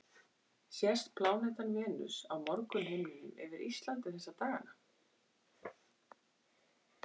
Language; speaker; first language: Icelandic; native; Icelandic